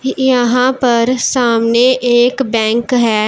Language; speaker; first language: Hindi; non-native, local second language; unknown